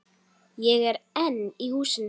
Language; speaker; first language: Icelandic; native; Icelandic